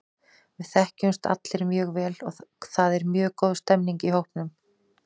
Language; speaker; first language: Icelandic; native; Icelandic